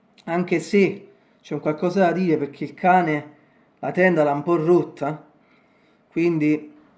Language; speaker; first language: Italian; native; Italian